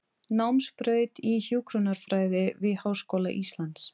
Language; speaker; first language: Icelandic; non-native, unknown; Portuguese